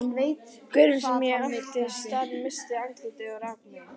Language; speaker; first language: Icelandic; native; Icelandic